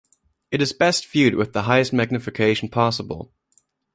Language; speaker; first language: English; non-native, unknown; German